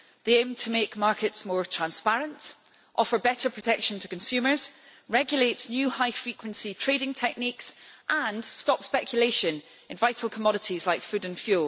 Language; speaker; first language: English; native; English